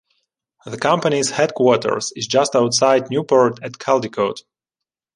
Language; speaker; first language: English; non-native, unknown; Ukrainian